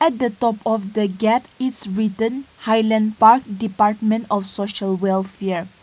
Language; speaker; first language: English; non-native, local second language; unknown